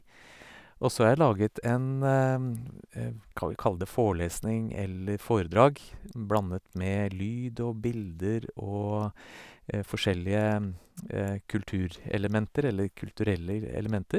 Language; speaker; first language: Norwegian; native; Norwegian